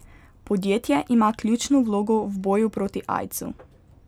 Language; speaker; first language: Slovenian; native; Slovenian